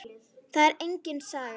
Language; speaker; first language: Icelandic; native; Icelandic